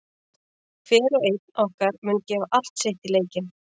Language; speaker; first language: Icelandic; native; Icelandic